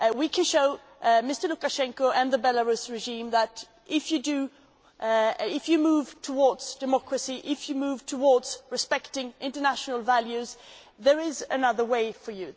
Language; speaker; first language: English; non-native, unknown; Swedish